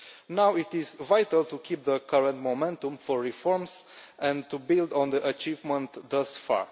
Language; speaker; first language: English; non-native, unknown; Romanian